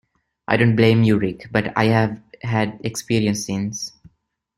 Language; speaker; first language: English; non-native, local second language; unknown